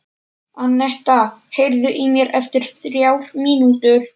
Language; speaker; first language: Icelandic; non-native, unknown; Polish